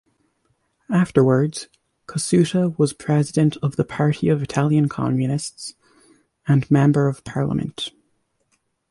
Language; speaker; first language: English; native; English